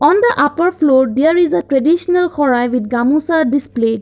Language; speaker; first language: English; non-native, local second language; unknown